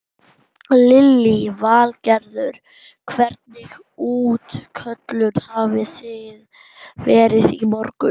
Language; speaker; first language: Icelandic; non-native, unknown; German